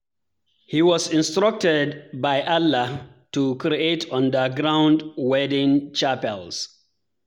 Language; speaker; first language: English; non-native, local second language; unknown